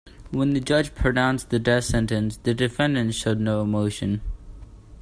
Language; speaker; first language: English; non-native, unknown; Hakha Chin